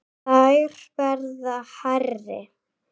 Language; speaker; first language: Icelandic; native; Icelandic